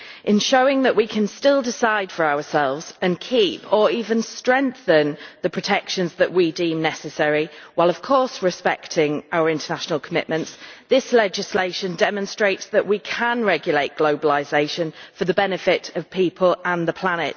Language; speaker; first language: English; native; English